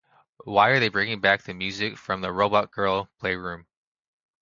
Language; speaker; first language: English; native; English